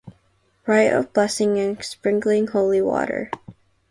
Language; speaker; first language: English; non-native, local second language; Filipino